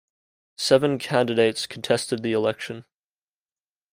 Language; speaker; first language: English; native; English